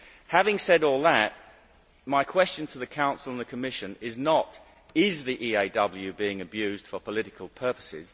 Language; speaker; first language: English; native; English